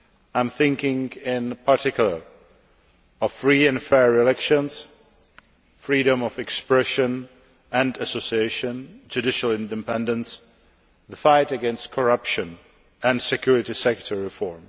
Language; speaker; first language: English; non-native, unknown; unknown